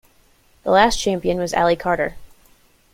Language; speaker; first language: English; native; English